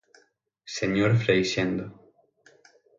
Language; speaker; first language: Galician; native; Galician